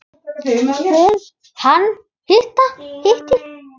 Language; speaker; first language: Icelandic; native; Icelandic